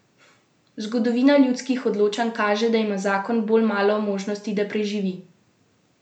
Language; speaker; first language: Slovenian; native; Slovenian